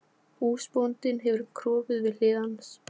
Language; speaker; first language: Icelandic; non-native, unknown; Polish